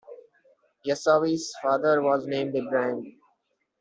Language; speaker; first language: English; non-native, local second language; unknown